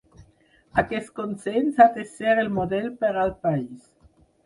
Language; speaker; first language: Catalan; non-native, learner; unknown